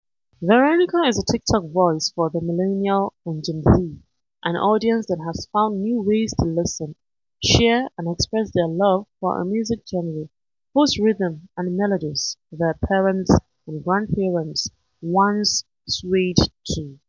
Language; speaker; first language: English; non-native, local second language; Hausa